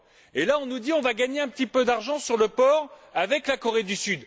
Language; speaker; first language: French; native; French